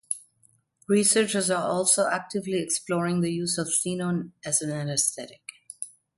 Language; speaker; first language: English; non-native, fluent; German